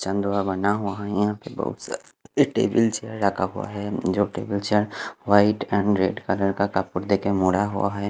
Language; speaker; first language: Hindi; non-native, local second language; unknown